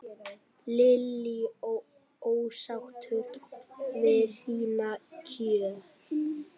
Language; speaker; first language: Icelandic; native; Icelandic